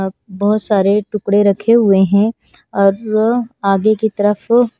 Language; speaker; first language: Hindi; non-native, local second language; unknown